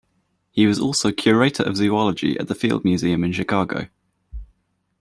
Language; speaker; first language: English; native; English